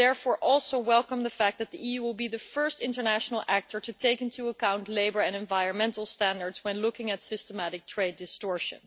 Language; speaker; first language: English; non-native, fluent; Dutch